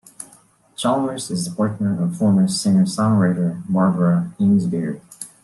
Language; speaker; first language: English; non-native, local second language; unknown